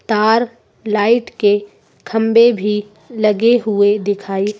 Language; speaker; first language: Hindi; native; Hindi